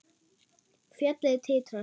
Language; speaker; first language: Icelandic; non-native, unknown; German